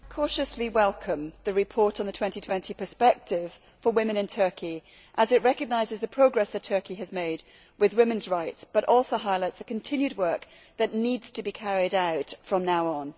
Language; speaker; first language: English; native; English